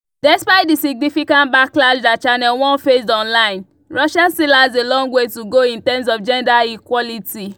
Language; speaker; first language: English; non-native, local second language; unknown